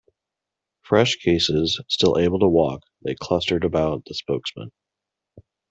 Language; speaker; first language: English; native; English